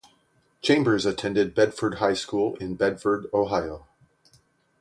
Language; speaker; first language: English; native; English